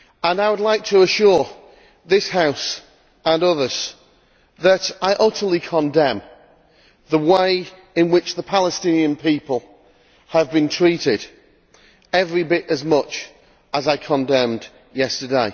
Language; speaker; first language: English; native; English